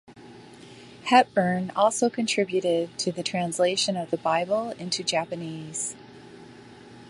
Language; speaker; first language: English; native; English